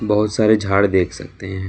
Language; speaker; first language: Hindi; non-native, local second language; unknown